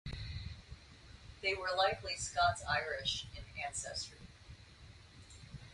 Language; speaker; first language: English; native; English